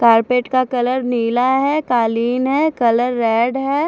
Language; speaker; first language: Hindi; non-native, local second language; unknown